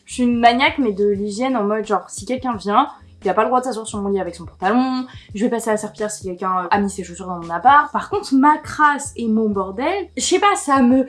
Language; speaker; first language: French; native; French